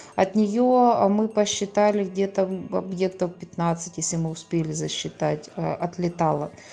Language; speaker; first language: Russian; native; Russian